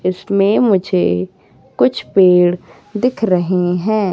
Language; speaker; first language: Hindi; native; Hindi